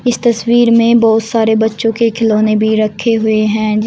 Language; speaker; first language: Hindi; native; Hindi